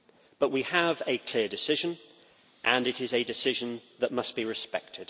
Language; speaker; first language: English; native; English